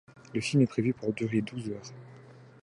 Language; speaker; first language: French; native; French